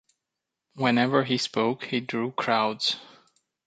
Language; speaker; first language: English; native; English